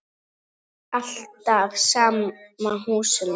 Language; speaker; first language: Icelandic; native; Icelandic